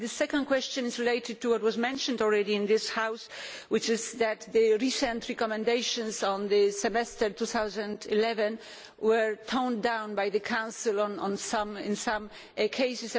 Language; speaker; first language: English; non-native, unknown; Polish